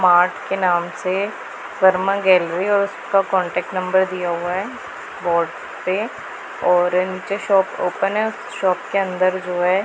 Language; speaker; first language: Hindi; non-native, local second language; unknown